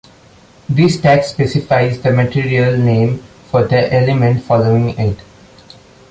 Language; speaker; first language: English; non-native, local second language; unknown